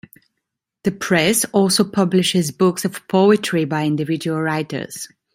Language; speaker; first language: English; non-native, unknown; Italian